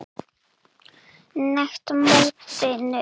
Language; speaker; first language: Icelandic; non-native, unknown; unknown